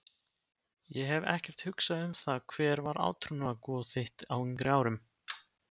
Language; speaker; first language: Icelandic; native; Icelandic